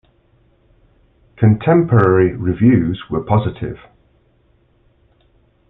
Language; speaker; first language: English; native; English